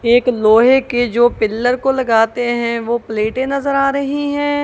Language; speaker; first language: Hindi; non-native, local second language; Punjabi